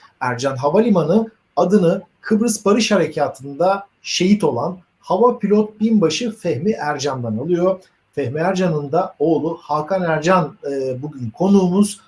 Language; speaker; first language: Turkish; native; Turkish